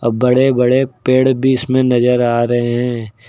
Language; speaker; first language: Hindi; native; Hindi